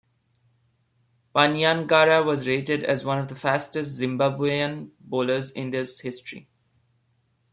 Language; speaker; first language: English; non-native, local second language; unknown